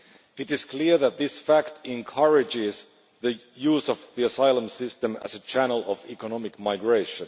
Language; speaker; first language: English; non-native, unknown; Finnish